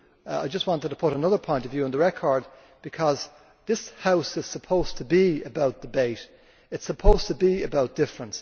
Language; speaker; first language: English; native; English